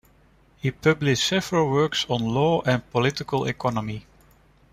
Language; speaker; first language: English; non-native, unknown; Dutch